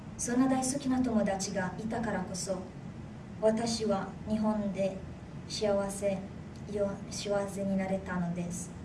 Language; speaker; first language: Japanese; non-native, fluent; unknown